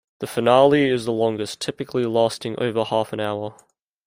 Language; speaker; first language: English; native; English